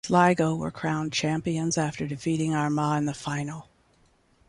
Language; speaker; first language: English; native; English